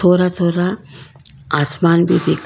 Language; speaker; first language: Hindi; non-native, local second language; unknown